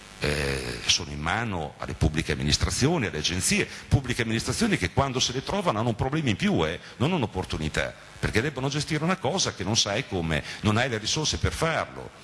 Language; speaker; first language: Italian; native; Italian